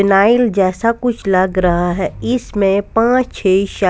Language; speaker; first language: Hindi; non-native, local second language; Punjabi